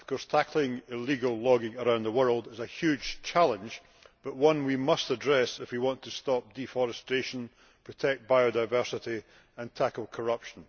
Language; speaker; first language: English; native; English